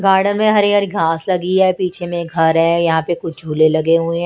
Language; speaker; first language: Hindi; non-native, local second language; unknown